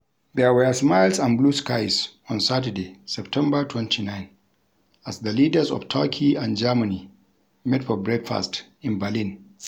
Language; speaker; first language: English; non-native, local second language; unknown